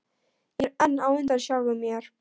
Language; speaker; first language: Icelandic; non-native, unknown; Polish